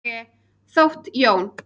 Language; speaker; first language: Icelandic; native; Icelandic